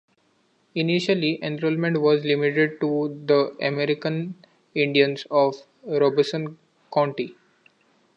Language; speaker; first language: English; non-native, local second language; Marathi